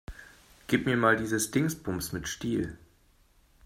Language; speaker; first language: German; native; German